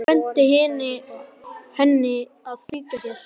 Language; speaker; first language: Icelandic; native; Icelandic